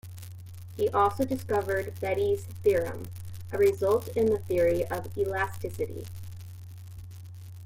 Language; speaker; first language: English; native; English